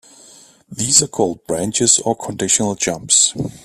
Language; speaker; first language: English; native; English